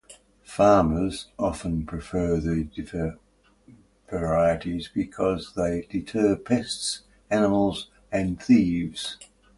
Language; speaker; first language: English; native; English